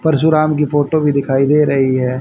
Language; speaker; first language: Hindi; native; Hindi